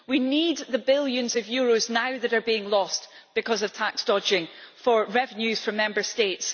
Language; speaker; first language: English; native; English